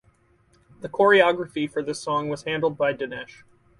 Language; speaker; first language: English; native; English